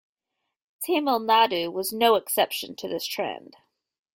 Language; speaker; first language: English; native; English